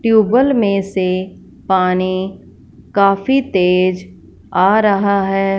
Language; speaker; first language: Hindi; non-native, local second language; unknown